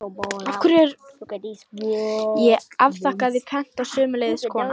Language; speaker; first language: Icelandic; non-native, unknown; Lithuanian